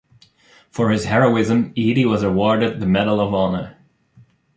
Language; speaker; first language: English; non-native, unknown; Dutch